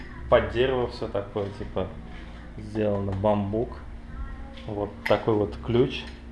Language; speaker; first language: Russian; native; Russian